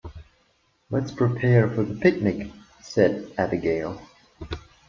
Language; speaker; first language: English; native; English